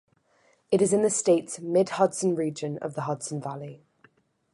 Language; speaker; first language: English; native; English